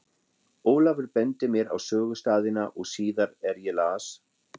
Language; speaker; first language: Icelandic; non-native, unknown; German